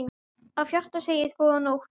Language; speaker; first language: Icelandic; native; Icelandic